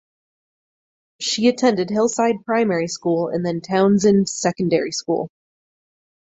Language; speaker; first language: English; native; English